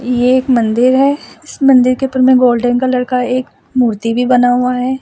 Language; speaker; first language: Hindi; non-native, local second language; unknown